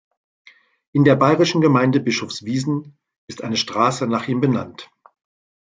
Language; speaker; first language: German; native; German